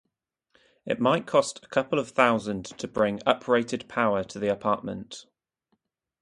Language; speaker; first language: English; native; English